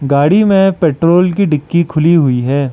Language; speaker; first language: Hindi; non-native, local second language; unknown